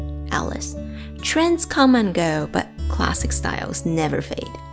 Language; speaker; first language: English; non-native, fluent; Japanese